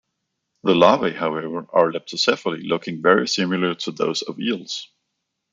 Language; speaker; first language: English; non-native, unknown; Danish